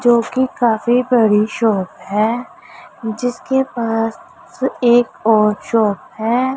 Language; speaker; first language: Hindi; non-native, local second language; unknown